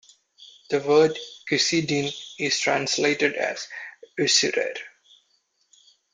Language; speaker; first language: English; non-native, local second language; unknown